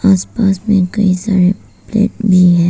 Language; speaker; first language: Hindi; non-native, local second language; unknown